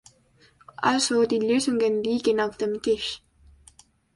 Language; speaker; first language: German; non-native, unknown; Spanish